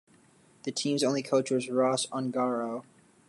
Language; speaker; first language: English; native; English